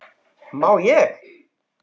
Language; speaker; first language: Icelandic; native; Icelandic